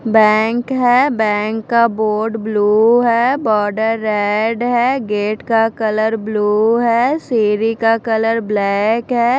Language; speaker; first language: Hindi; non-native, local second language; Punjabi